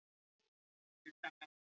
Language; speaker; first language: Icelandic; non-native, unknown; English